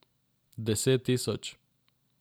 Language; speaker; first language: Slovenian; non-native, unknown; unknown